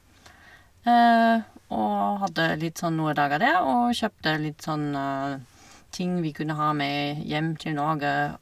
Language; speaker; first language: Norwegian; non-native, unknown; German